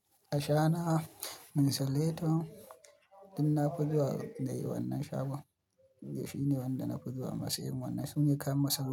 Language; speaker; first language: Hausa; native; Hausa